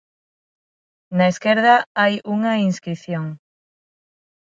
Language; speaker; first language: Galician; non-native, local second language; Spanish